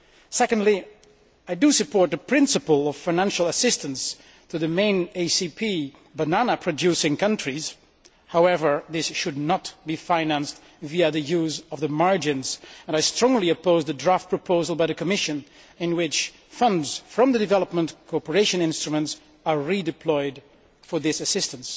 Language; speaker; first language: English; non-native, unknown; Dutch